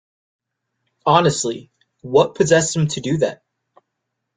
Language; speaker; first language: English; native; English